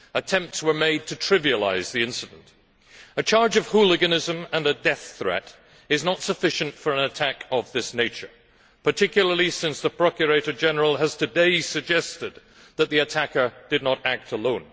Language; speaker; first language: English; native; English